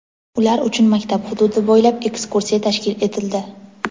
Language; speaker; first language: Uzbek; native; Uzbek